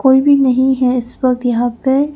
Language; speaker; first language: Hindi; early bilingual, other home language; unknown